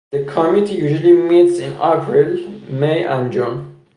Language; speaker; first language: English; non-native, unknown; Persian